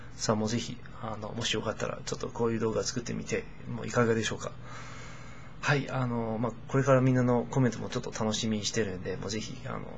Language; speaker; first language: Japanese; non-native, fluent; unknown